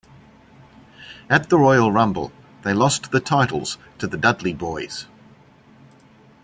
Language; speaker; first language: English; native; English